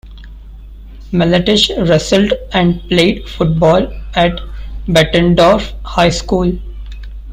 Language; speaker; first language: English; non-native, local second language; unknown